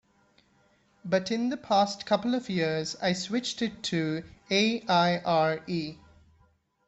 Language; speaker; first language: English; non-native, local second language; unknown